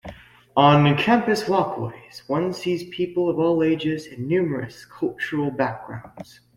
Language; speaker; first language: English; native; English